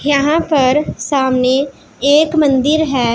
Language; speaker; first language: Hindi; non-native, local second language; Punjabi